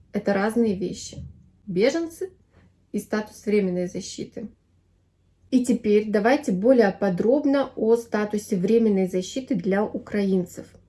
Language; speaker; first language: Russian; native; Russian